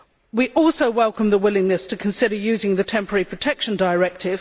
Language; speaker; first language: English; native; English